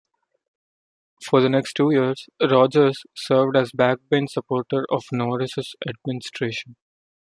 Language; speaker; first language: English; non-native, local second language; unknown